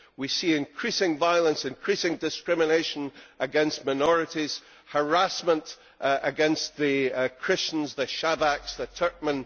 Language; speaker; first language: English; native; English